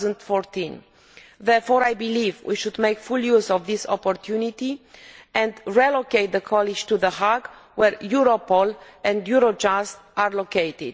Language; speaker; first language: English; non-native, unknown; Romanian